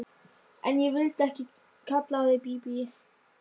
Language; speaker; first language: Icelandic; non-native, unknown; German